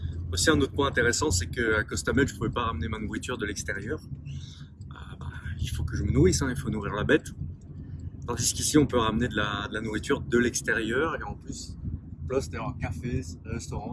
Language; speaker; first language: French; native; French